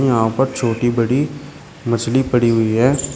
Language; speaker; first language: Hindi; native; Hindi